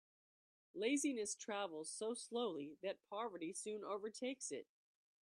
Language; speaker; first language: English; native; English